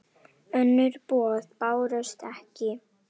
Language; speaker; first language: Icelandic; non-native, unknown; Indonesian